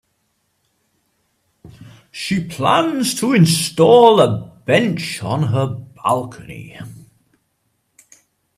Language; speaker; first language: English; native; English